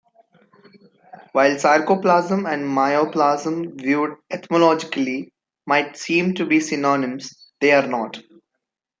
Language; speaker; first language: English; non-native, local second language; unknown